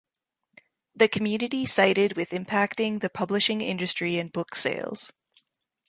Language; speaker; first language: English; native; English